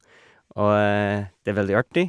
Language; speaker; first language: Norwegian; non-native, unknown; English